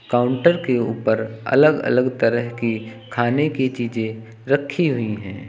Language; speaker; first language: Hindi; native; Hindi